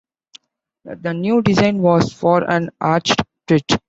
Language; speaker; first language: English; non-native, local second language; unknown